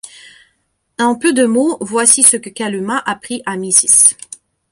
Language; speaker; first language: French; non-native, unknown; Belarusian